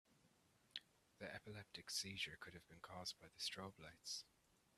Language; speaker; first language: English; native; English